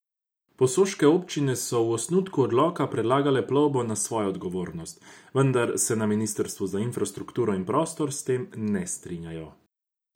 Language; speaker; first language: Slovenian; non-native, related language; Croatian